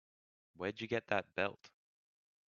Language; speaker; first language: English; native; English